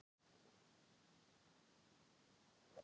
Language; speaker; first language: Icelandic; non-native, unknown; Thai